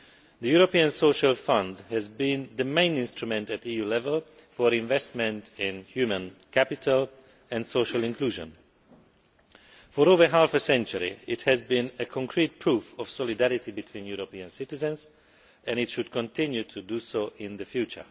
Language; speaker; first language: English; non-native, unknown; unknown